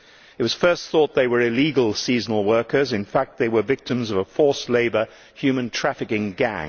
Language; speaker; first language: English; native; English